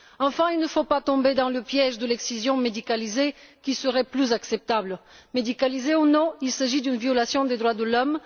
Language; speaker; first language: French; non-native, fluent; Bulgarian